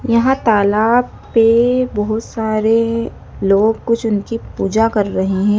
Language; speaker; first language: Hindi; native; Hindi